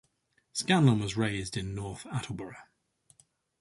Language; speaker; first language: English; native; English